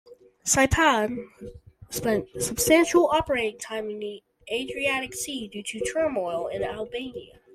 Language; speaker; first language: English; native; English